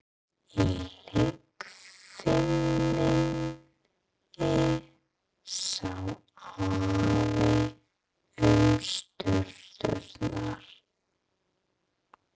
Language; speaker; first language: Icelandic; non-native, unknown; English